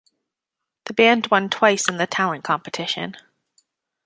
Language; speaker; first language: English; native; English